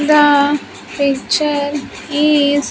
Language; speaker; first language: English; non-native, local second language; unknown